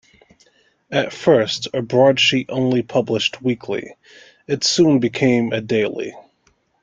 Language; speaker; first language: English; native; English